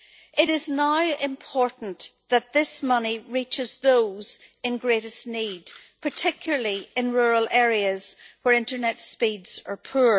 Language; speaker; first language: English; native; English